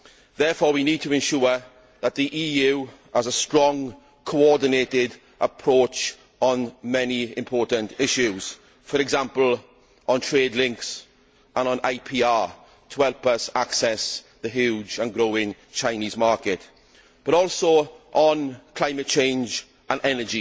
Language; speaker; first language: English; native; English